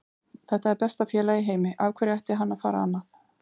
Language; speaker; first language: Icelandic; native; Icelandic